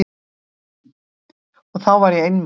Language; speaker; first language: Icelandic; native; Icelandic